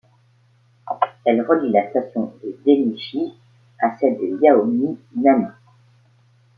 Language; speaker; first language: French; native; French